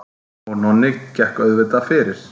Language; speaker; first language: Icelandic; native; Icelandic